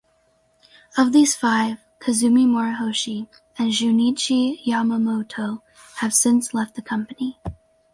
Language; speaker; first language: English; native; English